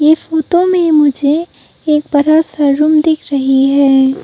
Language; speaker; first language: Hindi; non-native, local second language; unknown